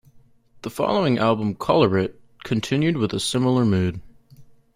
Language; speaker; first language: English; native; English